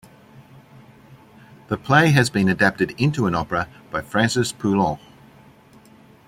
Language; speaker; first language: English; native; English